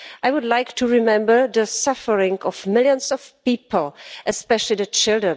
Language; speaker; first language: English; non-native, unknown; Czech